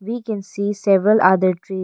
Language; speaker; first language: English; non-native, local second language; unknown